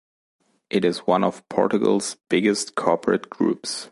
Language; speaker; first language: English; non-native, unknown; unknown